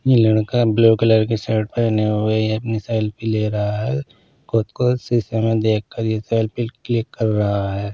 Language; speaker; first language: Hindi; non-native, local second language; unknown